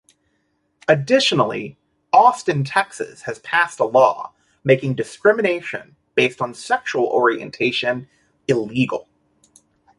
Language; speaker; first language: English; native; English